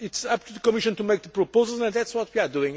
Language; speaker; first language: English; non-native, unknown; Portuguese